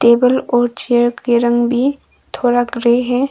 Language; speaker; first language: Hindi; non-native, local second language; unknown